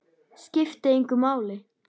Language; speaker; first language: Icelandic; native; Icelandic